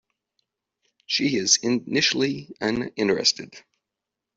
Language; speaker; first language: English; native; English